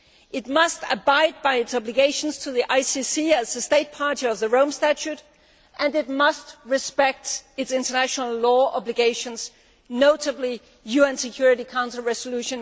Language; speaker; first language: English; non-native, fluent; Danish